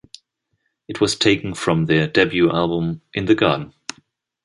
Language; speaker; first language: English; non-native, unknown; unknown